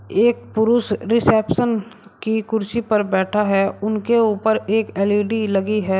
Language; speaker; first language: Hindi; native; Hindi